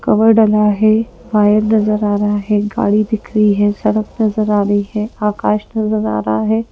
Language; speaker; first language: Hindi; native; Hindi